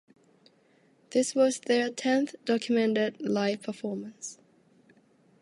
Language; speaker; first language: English; non-native, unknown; Japanese